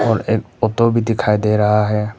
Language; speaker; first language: Hindi; non-native, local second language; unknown